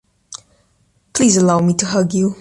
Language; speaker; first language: English; native; English